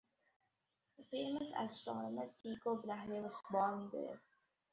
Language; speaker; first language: English; non-native, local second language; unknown